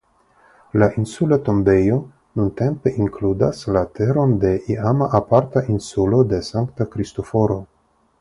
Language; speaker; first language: Esperanto; non-native, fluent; Russian